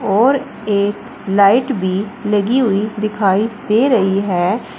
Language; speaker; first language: Hindi; native; Hindi